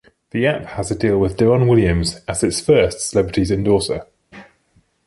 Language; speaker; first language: English; native; English